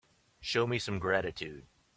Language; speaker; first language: English; native; English